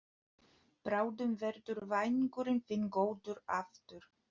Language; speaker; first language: Icelandic; non-native, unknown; Polish